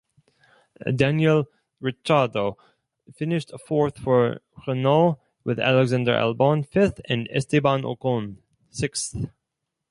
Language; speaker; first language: English; non-native, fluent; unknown